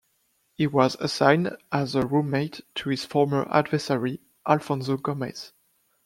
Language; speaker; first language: English; non-native, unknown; French